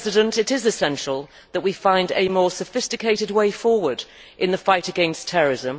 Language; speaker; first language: English; native; English